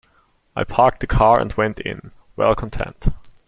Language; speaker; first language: English; non-native, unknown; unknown